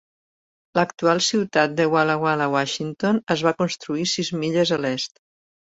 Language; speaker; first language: Catalan; native; Catalan